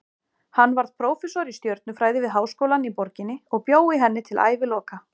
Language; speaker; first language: Icelandic; native; Icelandic